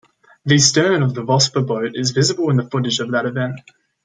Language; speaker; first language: English; native; English